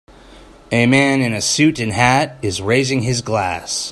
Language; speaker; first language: English; native; English